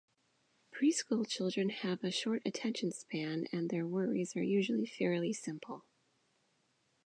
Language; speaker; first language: English; native; English